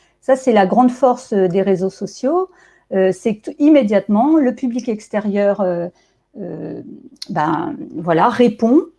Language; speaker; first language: French; native; French